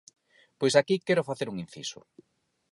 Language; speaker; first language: Galician; non-native, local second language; Spanish